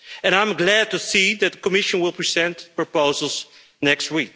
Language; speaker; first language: English; non-native, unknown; Dutch